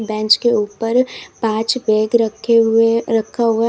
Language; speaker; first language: Hindi; native; Hindi